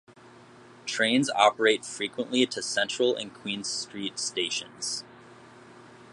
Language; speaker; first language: English; native; English